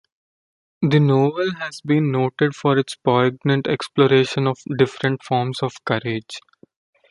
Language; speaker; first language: English; non-native, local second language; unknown